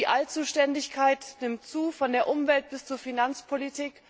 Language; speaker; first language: German; native; German